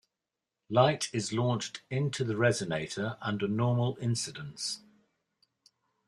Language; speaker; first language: English; native; English